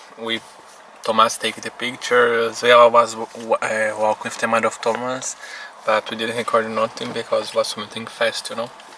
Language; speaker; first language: English; non-native, learner; Portuguese